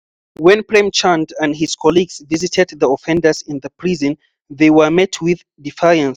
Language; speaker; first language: English; non-native, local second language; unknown